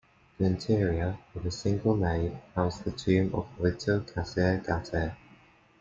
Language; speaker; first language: English; native; English